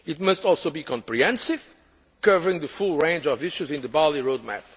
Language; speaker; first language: English; non-native, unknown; Portuguese